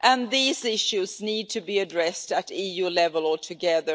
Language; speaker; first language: English; non-native, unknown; Swedish